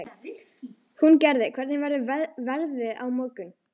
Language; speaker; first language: Icelandic; native; Icelandic